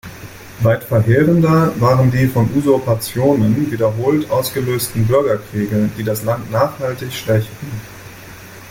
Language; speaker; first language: German; native; German